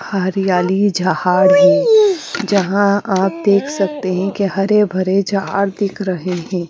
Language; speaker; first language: Hindi; non-native, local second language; Punjabi